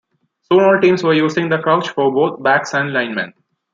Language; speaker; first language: English; non-native, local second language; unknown